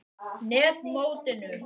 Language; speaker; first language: Icelandic; native; Icelandic